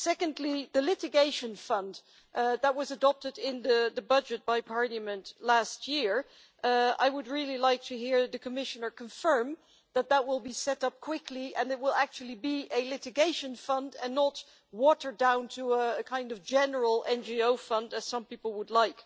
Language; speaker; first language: English; non-native, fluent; Dutch